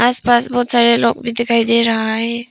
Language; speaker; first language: Hindi; non-native, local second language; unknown